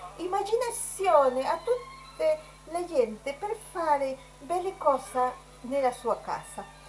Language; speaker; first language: Italian; non-native, related language; Spanish